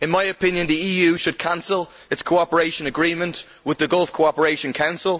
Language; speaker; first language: English; native; English